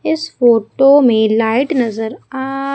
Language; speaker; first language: Hindi; native; Hindi